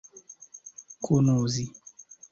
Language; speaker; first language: Esperanto; non-native, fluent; Chinese